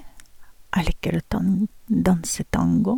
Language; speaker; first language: Norwegian; non-native, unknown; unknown